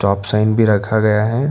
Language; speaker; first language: Hindi; non-native, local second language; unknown